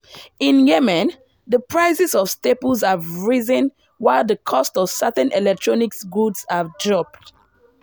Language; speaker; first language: English; non-native, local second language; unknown